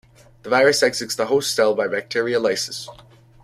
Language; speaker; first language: English; native; English